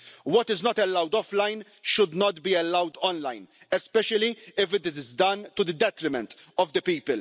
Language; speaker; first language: English; non-native, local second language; Maltese